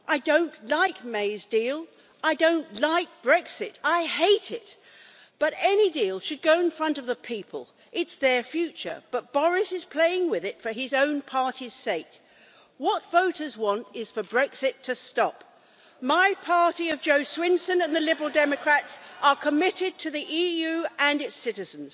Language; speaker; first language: English; native; English